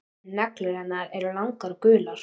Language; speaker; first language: Icelandic; native; Icelandic